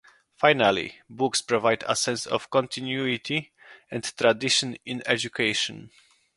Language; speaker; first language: English; non-native, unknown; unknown